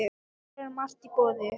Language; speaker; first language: Icelandic; non-native, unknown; Thai